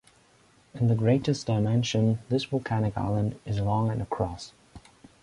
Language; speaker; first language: English; non-native, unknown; German